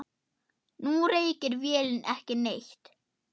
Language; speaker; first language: Icelandic; non-native, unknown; German